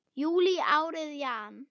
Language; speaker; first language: Icelandic; non-native, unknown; German